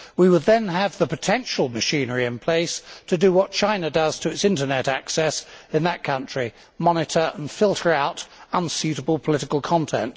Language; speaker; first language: English; native; English